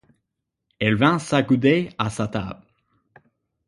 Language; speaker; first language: French; non-native, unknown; English